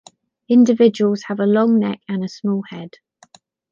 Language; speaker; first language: English; native; English